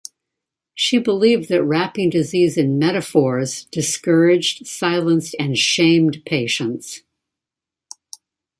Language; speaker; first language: English; native; English